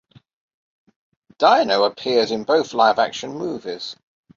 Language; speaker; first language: English; native; English